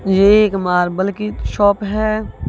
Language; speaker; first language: Hindi; non-native, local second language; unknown